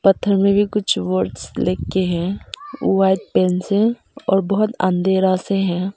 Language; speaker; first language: Hindi; non-native, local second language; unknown